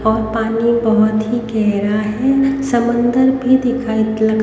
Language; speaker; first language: Hindi; native; Hindi